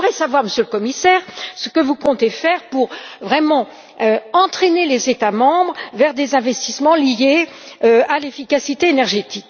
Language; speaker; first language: French; native; French